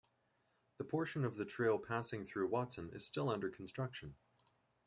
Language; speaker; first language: English; native; English